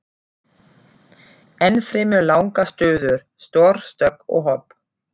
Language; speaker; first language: Icelandic; non-native, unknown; German